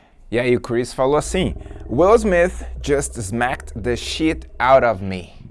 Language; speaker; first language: English; non-native, fluent; Portuguese